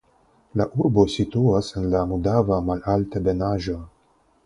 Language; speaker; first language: Esperanto; non-native, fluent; Russian